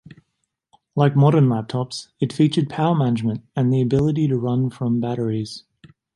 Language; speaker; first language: English; native; English